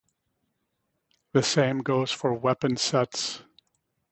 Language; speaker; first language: English; native; English